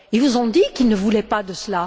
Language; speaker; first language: French; native; French